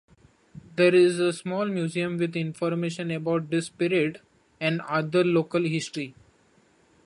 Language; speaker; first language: English; non-native, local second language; Marathi